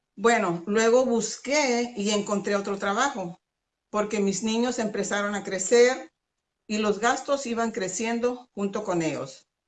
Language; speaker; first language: Spanish; native; Spanish